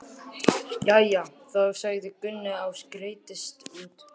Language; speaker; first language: Icelandic; native; Icelandic